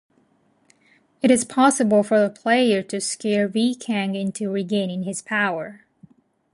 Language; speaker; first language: English; non-native, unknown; Japanese